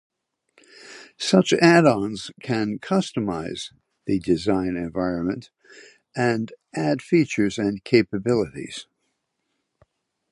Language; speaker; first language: English; native; English